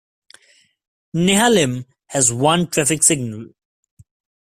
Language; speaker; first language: English; non-native, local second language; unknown